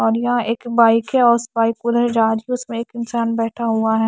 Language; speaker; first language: Hindi; non-native, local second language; Punjabi